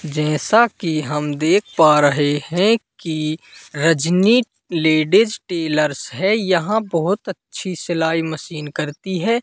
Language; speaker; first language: Hindi; native; Hindi